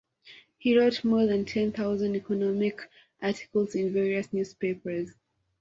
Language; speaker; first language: English; non-native, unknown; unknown